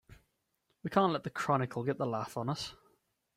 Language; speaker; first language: English; native; English